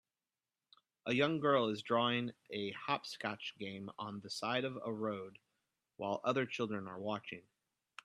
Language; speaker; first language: English; native; English